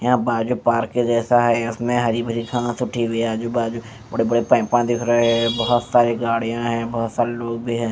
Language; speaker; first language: Hindi; non-native, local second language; Punjabi